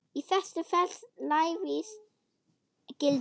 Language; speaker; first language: Icelandic; non-native, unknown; German